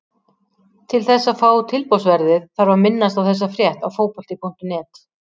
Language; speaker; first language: Icelandic; native; Icelandic